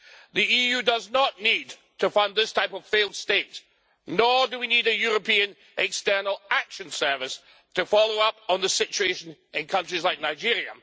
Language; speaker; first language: English; native; English